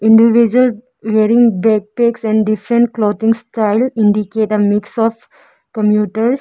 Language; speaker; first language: English; non-native, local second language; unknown